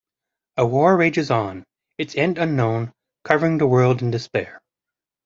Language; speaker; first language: English; native; English